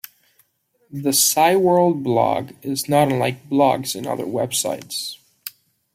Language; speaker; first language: English; non-native, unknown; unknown